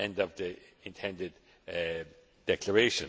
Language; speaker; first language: English; non-native, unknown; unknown